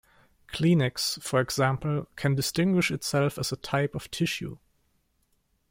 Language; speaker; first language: English; non-native, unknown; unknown